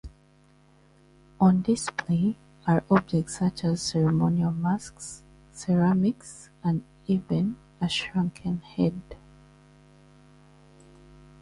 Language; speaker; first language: English; non-native, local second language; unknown